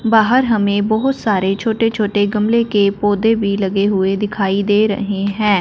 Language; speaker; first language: Hindi; non-native, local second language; Punjabi